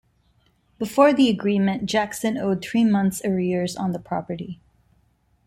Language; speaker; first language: English; non-native, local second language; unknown